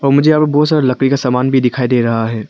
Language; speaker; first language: Hindi; non-native, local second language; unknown